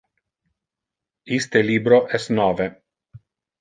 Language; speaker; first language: Interlingua; non-native, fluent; Italian